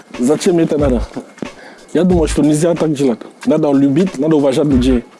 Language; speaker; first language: Russian; non-native, fluent; English